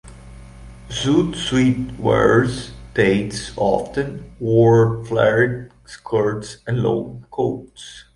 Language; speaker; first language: English; non-native, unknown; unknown